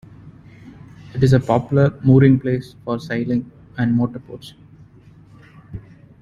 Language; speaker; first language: English; non-native, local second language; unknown